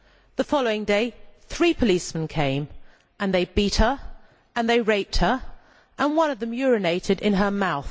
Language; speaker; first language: English; native; English